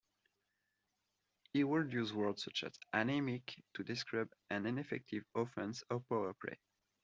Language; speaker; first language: English; non-native, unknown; French